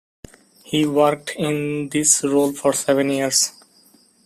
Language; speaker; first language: English; non-native, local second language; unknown